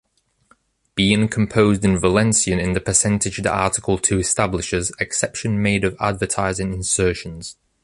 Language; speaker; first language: English; native; English